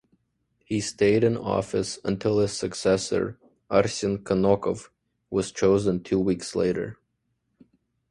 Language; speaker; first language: English; native; English